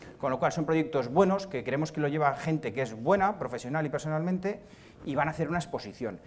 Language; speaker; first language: Spanish; native; Spanish